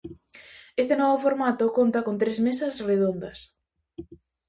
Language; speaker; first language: Galician; native; Galician